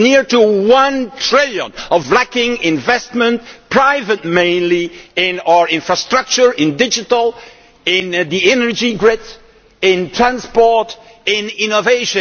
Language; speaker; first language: English; non-native, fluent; Dutch